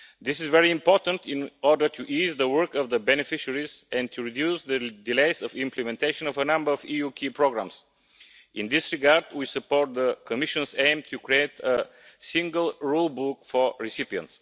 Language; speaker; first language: English; non-native, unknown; Bulgarian